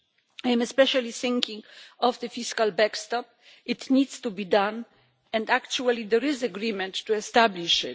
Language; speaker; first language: English; non-native, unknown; Polish